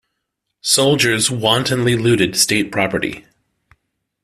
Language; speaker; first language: English; native; English